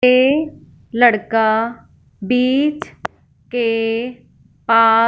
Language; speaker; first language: Hindi; non-native, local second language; Punjabi